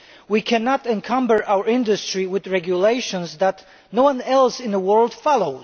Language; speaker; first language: English; non-native, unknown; Polish